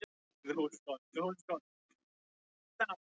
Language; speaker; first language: Icelandic; non-native, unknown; English